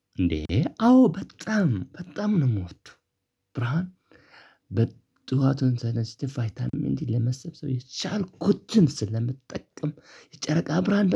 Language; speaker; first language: Amharic; non-native, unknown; Tigrinya